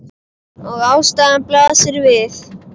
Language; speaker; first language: Icelandic; native; Icelandic